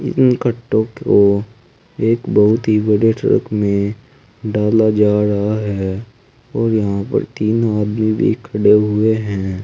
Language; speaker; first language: Hindi; native; Hindi